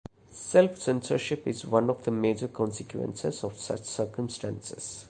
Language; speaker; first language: English; non-native, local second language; Malayalam